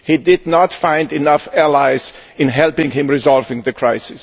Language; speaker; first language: English; non-native, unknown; German